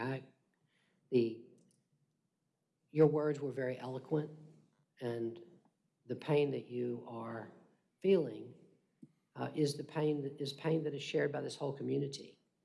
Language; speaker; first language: English; native; English